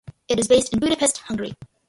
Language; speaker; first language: English; early bilingual, other home language; Malayalam